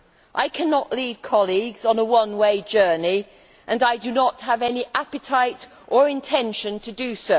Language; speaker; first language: English; native; English